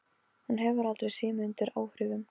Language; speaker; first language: Icelandic; non-native, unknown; Polish